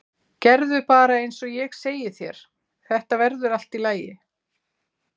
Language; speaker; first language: Icelandic; native; Icelandic